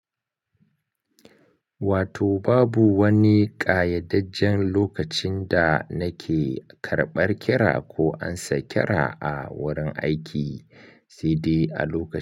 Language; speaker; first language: Hausa; native; Hausa